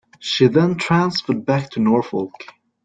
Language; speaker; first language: English; native; English